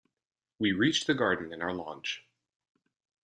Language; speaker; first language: English; native; English